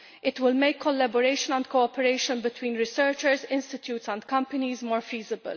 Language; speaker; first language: English; non-native, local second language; Maltese